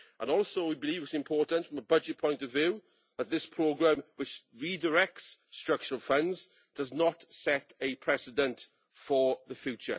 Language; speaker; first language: English; native; English